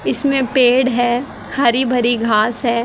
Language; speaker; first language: Hindi; native; Hindi